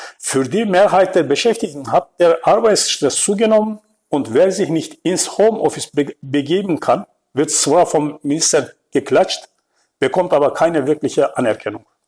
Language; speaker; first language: German; non-native, fluent; Turkish